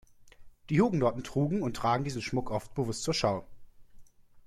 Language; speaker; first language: German; native; German